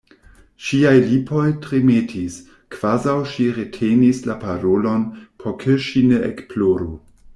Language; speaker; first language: Esperanto; non-native, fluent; German